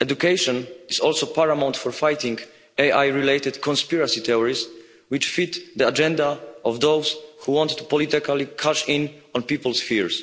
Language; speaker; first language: English; non-native, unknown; Polish